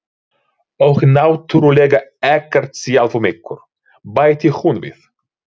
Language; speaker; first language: Icelandic; non-native, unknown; Ukrainian